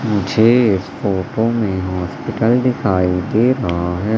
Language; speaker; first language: Hindi; native; Hindi